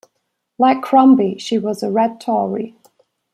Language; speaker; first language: English; non-native, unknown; German